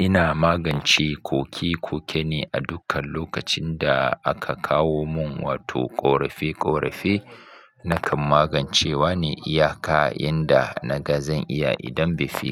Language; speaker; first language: Hausa; native; Hausa